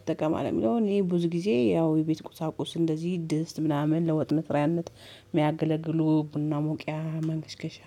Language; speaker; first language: Amharic; native; Amharic